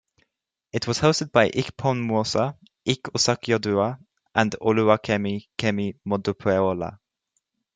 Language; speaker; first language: English; native; English